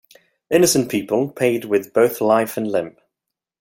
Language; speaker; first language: English; non-native, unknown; Swedish